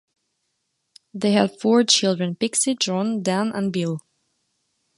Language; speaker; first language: English; non-native, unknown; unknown